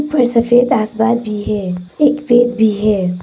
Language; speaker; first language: Hindi; non-native, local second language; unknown